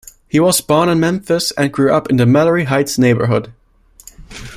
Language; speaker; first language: English; non-native, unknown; German